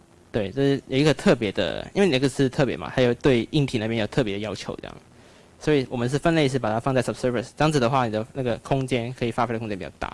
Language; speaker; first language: Chinese; early bilingual, other home language; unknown